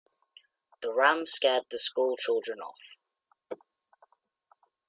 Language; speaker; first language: English; native; English